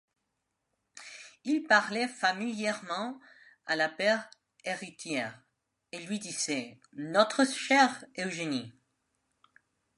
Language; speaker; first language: French; non-native, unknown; Spanish